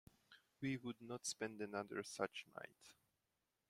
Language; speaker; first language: English; non-native, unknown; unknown